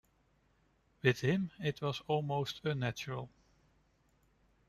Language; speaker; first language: English; non-native, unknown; Dutch